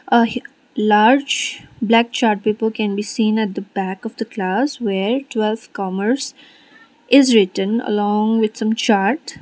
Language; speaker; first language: English; non-native, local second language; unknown